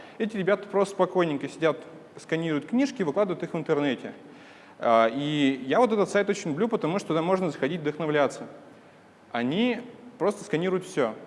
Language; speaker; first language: Russian; native; Russian